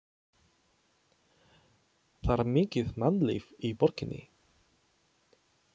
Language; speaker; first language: Icelandic; non-native, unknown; Polish